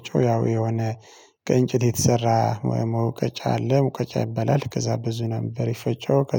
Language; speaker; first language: Amharic; non-native, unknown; Tigrinya